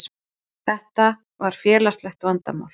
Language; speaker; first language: Icelandic; native; Icelandic